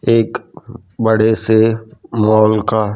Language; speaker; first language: Hindi; non-native, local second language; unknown